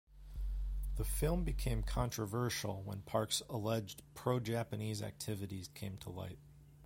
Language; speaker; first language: English; native; English